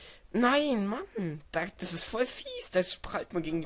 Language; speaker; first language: German; native; German